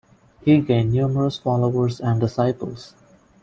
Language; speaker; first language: English; non-native, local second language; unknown